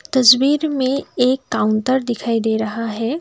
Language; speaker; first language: Hindi; non-native, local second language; Assamese